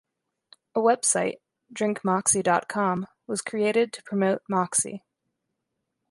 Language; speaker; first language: English; native; English